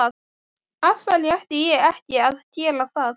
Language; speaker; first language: Icelandic; native; Icelandic